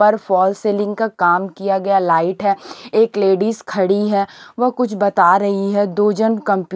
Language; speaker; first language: Hindi; non-native, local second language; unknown